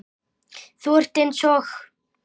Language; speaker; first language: Icelandic; native; Icelandic